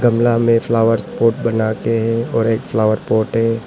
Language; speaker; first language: Hindi; non-native, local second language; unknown